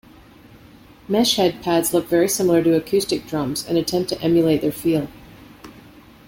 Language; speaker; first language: English; native; English